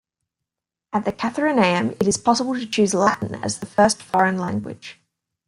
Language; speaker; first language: English; native; English